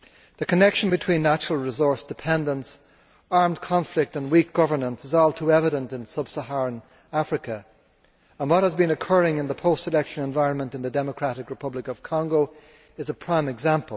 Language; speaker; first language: English; native; English